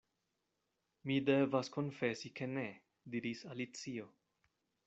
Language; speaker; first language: Esperanto; non-native, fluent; Spanish